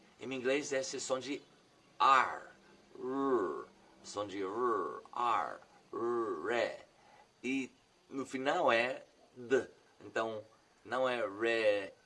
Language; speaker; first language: Portuguese; non-native, fluent; English